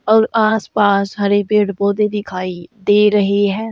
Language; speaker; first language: Hindi; native; Hindi